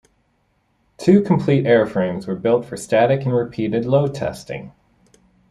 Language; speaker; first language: English; native; English